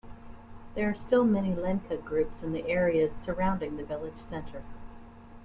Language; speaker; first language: English; native; English